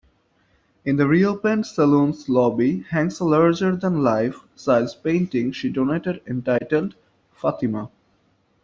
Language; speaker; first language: English; non-native, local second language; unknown